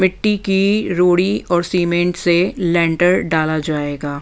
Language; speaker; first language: Hindi; non-native, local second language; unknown